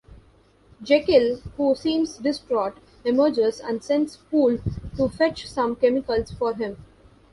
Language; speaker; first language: English; non-native, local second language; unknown